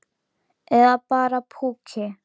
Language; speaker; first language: Icelandic; native; Icelandic